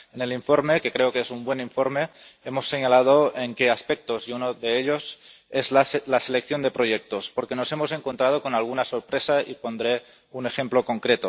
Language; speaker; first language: Spanish; non-native, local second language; Catalan